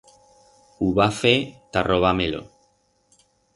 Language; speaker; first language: Aragonese; non-native, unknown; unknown